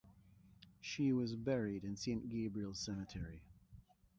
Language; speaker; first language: English; native; English